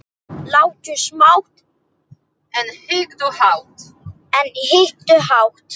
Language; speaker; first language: Icelandic; non-native, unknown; English